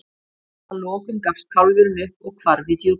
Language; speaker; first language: Icelandic; native; Icelandic